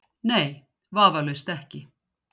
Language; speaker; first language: Icelandic; native; Icelandic